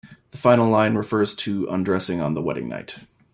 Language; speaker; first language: English; native; English